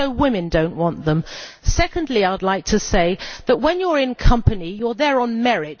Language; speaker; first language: English; native; English